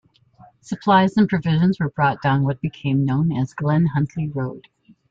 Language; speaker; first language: English; native; English